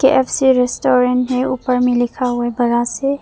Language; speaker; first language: Hindi; non-native, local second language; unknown